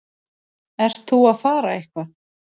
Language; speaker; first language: Icelandic; native; Icelandic